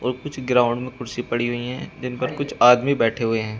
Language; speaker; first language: Hindi; native; Hindi